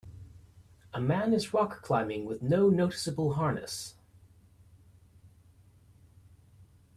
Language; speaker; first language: English; native; English